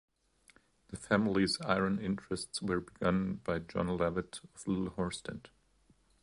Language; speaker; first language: English; non-native, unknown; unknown